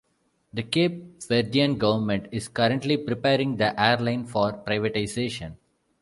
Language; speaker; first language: English; non-native, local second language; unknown